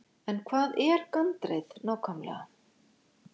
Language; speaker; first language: Icelandic; native; Icelandic